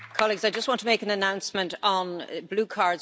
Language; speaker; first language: English; native; English